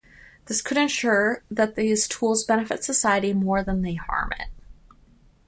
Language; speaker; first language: English; native; English